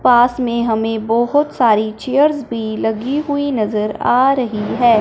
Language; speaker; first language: Hindi; non-native, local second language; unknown